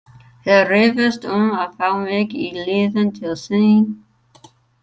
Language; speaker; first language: Icelandic; non-native, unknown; English